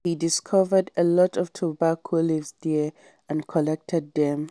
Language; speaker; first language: English; non-native, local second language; Hausa